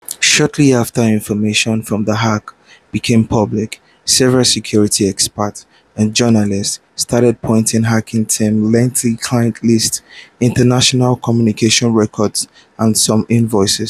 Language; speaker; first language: English; non-native, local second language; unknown